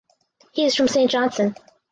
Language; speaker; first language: English; native; English